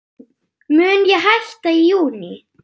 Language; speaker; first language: Icelandic; non-native, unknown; German